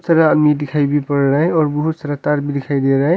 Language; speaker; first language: Hindi; non-native, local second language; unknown